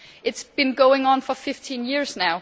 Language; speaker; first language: English; non-native, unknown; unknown